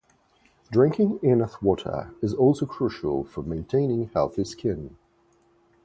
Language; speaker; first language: English; non-native, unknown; French